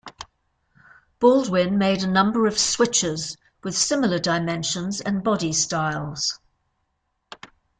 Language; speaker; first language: English; native; English